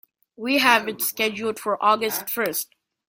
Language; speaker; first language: English; native; English